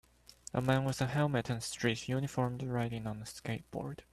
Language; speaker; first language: English; native; English